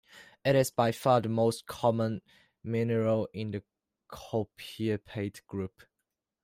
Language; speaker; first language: English; non-native, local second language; Cantonese